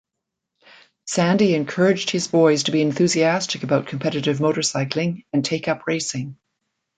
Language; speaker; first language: English; native; English